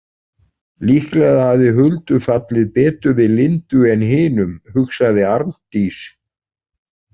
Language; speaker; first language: Icelandic; native; Icelandic